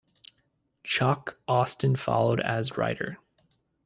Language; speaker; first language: English; native; English